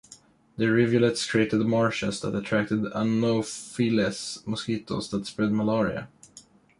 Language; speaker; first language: English; non-native, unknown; Swedish